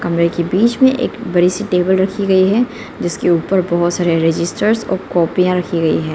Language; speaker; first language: Hindi; non-native, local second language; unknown